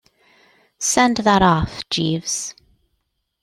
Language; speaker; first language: English; native; English